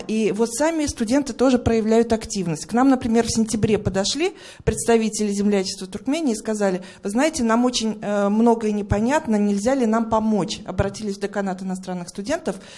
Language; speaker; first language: Russian; native; Russian